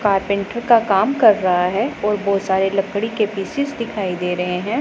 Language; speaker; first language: Hindi; non-native, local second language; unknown